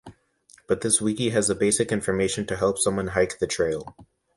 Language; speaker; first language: English; native; English